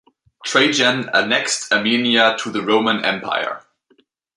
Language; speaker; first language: English; native; English